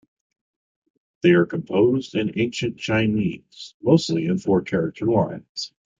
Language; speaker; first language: English; native; English